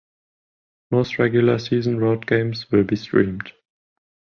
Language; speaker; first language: English; non-native, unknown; German